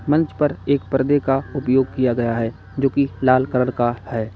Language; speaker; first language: Hindi; native; Hindi